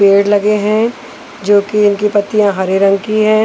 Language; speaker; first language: Hindi; non-native, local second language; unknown